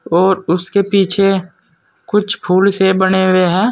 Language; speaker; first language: Hindi; native; Hindi